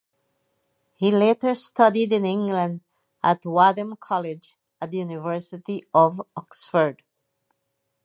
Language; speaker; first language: English; native; English